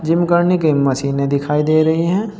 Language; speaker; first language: Hindi; native; Hindi